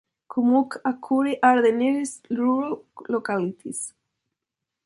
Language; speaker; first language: English; non-native, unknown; Spanish